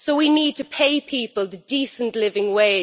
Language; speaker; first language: English; native; English